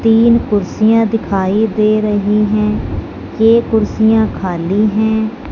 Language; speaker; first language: Hindi; non-native, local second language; Punjabi